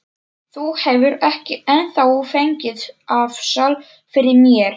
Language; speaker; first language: Icelandic; non-native, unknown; Polish